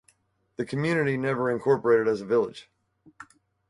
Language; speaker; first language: English; native; English